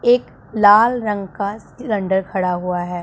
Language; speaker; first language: Hindi; non-native, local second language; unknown